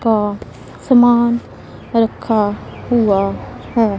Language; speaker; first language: Hindi; non-native, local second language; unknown